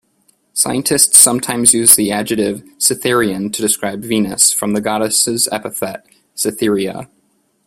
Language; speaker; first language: English; native; English